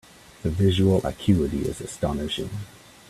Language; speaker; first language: English; native; English